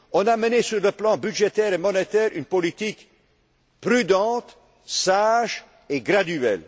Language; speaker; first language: French; non-native, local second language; Dutch